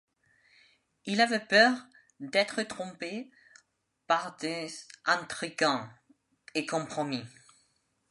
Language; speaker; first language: French; non-native, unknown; Spanish